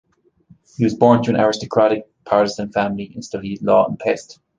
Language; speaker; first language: English; native; English